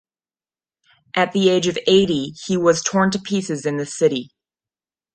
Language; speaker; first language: English; non-native, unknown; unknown